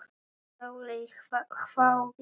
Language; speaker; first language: Icelandic; non-native, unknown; Polish